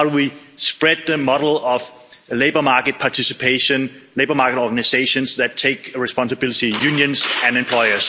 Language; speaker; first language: English; non-native, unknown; Danish